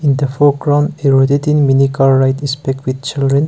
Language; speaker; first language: English; non-native, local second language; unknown